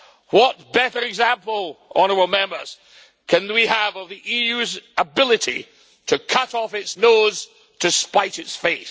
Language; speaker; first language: English; native; English